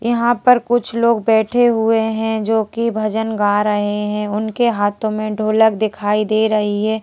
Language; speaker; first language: Hindi; native; Hindi